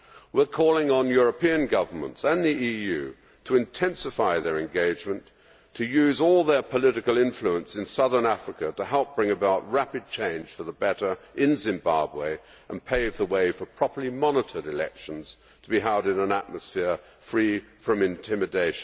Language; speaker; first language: English; native; English